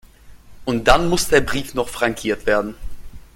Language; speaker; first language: German; non-native, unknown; Russian